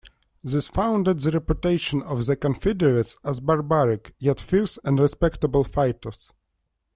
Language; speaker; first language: English; non-native, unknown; Russian